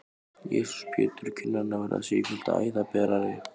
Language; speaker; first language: Icelandic; native; Icelandic